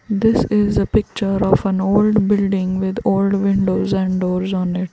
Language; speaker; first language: English; non-native, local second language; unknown